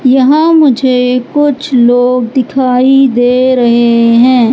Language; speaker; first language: Hindi; native; Hindi